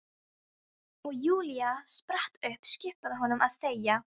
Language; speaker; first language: Icelandic; non-native, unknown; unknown